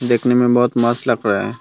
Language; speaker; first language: Hindi; non-native, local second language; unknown